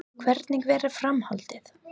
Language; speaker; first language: Icelandic; non-native, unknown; English